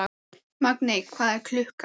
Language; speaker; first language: Icelandic; native; Icelandic